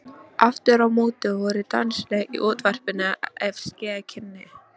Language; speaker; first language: Icelandic; non-native, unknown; Polish